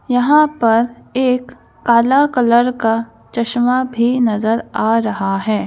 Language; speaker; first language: Hindi; native; Hindi